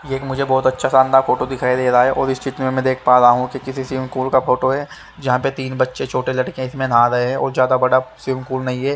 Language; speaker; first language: Hindi; native; Hindi